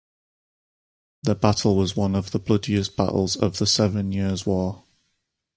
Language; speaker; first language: English; native; English